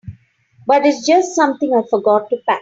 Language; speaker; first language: English; non-native, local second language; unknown